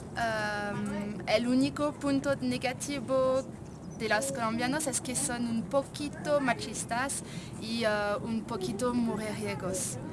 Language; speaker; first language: Spanish; non-native, fluent; French